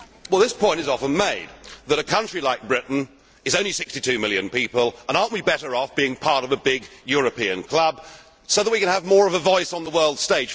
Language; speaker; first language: English; native; English